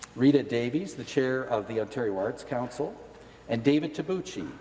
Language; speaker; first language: English; native; English